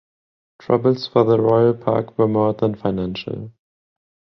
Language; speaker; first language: English; non-native, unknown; German